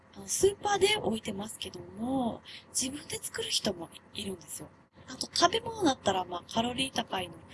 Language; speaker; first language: Japanese; non-native, fluent; Finnish